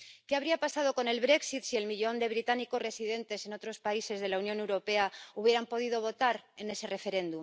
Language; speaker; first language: Spanish; native; Spanish